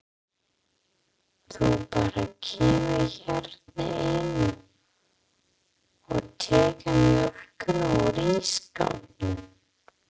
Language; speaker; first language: Icelandic; non-native, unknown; English